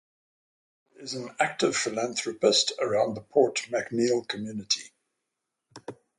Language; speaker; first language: English; native; English